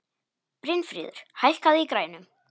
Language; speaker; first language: Icelandic; non-native, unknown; Polish